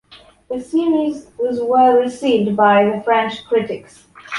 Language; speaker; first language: English; non-native, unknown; Polish